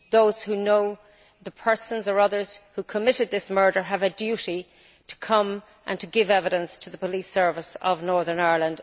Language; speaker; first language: English; native; English